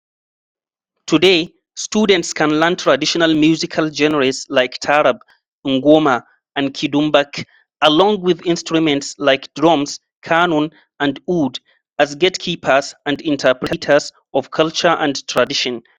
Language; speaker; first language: English; non-native, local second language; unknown